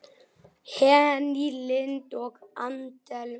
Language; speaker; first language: Icelandic; native; Icelandic